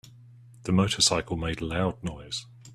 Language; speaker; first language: English; native; English